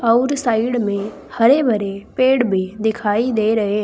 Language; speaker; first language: Hindi; native; Hindi